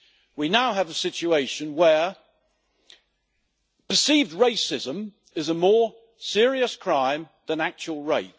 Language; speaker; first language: English; native; English